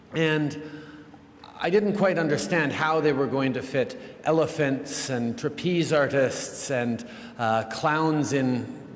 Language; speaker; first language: English; native; English